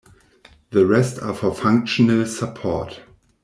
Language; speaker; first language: English; non-native, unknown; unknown